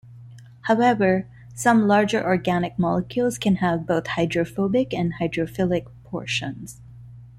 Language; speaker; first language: English; non-native, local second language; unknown